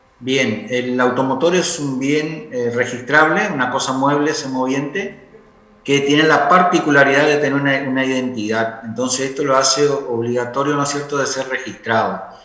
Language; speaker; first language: Spanish; native; Spanish